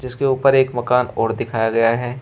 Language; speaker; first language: Hindi; native; Hindi